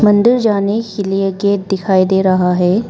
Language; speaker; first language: Hindi; non-native, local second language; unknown